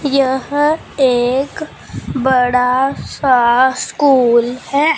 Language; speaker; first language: Hindi; non-native, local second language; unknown